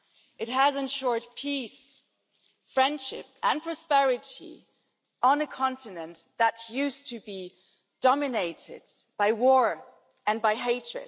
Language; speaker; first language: English; non-native, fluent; German